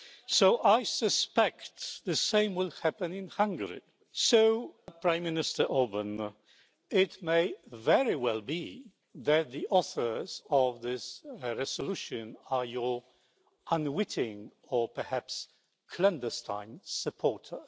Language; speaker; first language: English; non-native, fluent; Polish